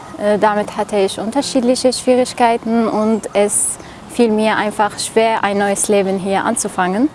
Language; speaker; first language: German; non-native, fluent; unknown